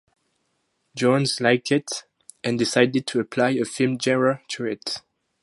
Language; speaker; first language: English; non-native, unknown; French